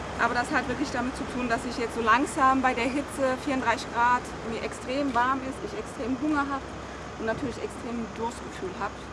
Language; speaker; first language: German; early bilingual, other home language; Turkish